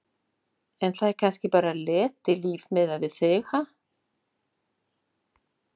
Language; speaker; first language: Icelandic; non-native, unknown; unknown